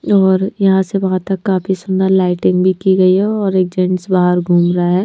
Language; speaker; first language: Hindi; non-native, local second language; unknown